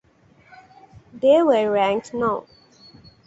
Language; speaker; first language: English; non-native, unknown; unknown